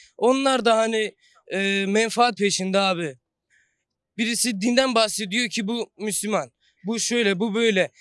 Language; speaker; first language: Turkish; non-native, local second language; Kurdish